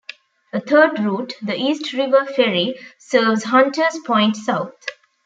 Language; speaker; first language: English; non-native, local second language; Tamil